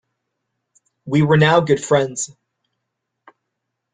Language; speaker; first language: English; native; English